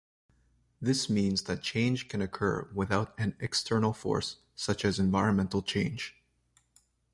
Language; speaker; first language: English; native; English